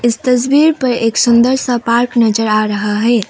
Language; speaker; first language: Hindi; non-native, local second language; Assamese